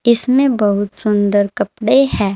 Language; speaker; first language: Hindi; native; Hindi